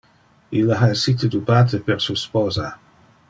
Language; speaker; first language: Interlingua; non-native, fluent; Dutch